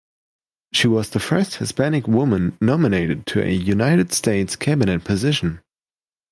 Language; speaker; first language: English; non-native, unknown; German